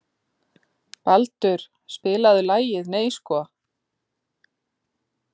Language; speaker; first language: Icelandic; native; Icelandic